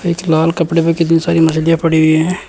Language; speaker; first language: Hindi; native; Hindi